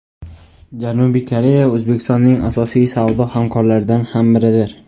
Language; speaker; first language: Uzbek; native; Uzbek